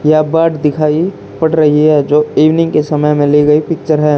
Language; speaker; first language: Hindi; native; Hindi